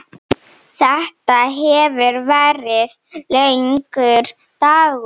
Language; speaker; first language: Icelandic; non-native, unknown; Slovenian